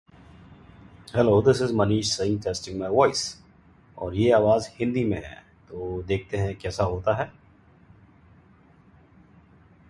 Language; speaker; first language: English; non-native, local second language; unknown